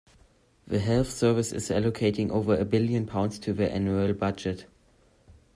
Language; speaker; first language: English; non-native, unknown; German